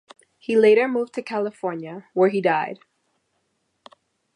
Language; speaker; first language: English; native; English